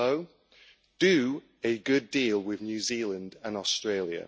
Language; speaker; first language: English; native; English